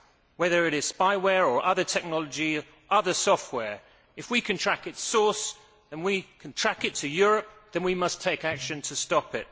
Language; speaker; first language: English; native; English